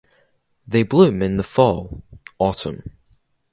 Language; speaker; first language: English; native; English